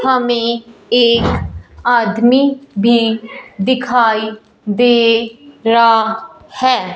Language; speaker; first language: Hindi; non-native, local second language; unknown